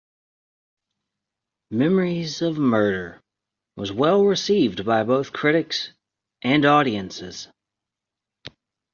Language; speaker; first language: English; native; English